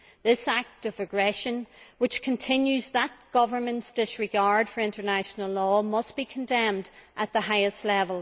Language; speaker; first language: English; native; English